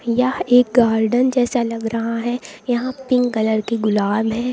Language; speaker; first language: Hindi; native; Hindi